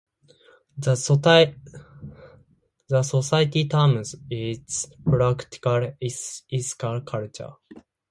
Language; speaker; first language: English; non-native, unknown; Japanese